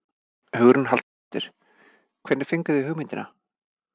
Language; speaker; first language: Icelandic; native; Icelandic